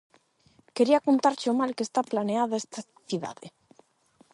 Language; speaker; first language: Galician; non-native, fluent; Spanish